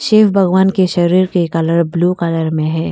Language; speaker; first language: Hindi; non-native, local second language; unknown